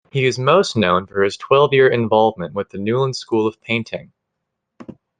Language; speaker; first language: English; native; English